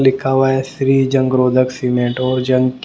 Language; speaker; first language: Hindi; native; Hindi